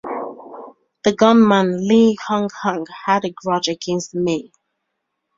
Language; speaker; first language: English; native; English